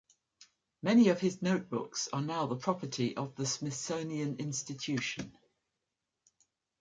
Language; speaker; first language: English; native; English